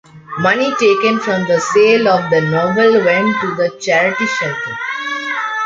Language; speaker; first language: English; non-native, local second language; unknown